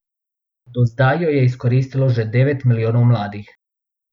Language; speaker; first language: Slovenian; non-native, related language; Bosnian